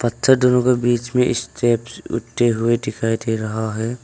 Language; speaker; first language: Hindi; non-native, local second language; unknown